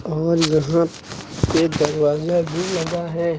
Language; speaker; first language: Hindi; native; Hindi